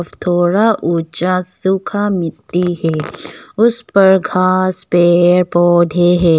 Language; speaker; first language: Hindi; non-native, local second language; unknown